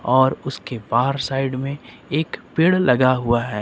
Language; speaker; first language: Hindi; native; Hindi